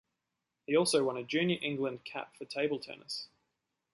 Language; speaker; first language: English; native; English